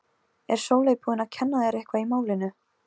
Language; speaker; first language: Icelandic; non-native, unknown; Polish